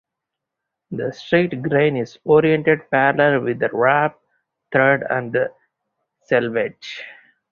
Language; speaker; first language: English; non-native, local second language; Tamil